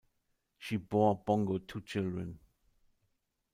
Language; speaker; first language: English; non-native, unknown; German